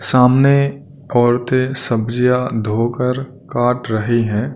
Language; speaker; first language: Hindi; non-native, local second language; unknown